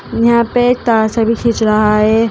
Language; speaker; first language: Hindi; native; Hindi